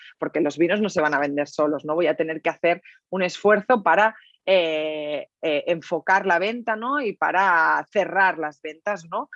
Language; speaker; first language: Spanish; native; Spanish